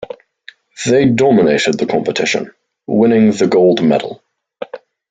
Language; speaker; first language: English; native; English